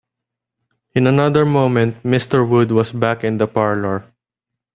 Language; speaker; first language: English; non-native, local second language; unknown